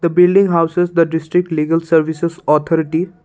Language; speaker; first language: English; non-native, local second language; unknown